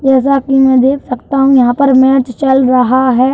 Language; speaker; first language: Hindi; native; Hindi